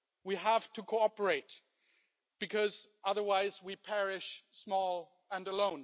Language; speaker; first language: English; non-native, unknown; German